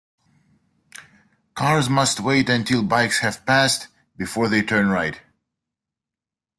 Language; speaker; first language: English; native; English